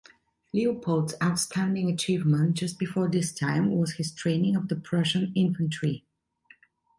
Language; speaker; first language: English; non-native, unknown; Italian